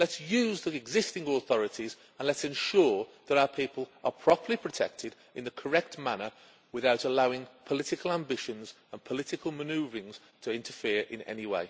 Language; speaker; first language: English; native; English